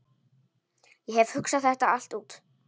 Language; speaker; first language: Icelandic; non-native, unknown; Polish